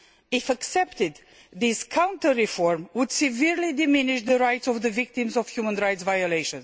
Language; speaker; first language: English; non-native, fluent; Romanian